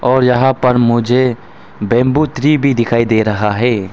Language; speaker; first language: Hindi; non-native, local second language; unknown